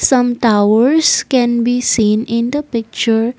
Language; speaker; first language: English; non-native, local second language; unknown